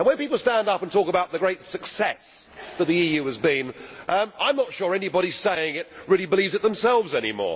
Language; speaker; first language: English; native; English